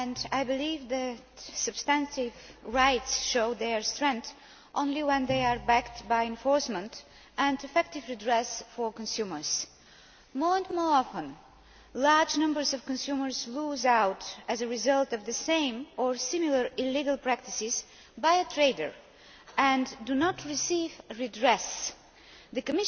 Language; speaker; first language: English; non-native, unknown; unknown